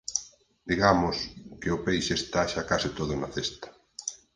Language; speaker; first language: Galician; native; Galician